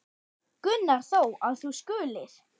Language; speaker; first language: Icelandic; non-native, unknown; German